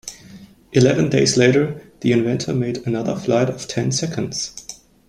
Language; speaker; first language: English; non-native, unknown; German